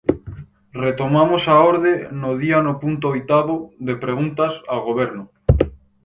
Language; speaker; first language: Galician; native; Galician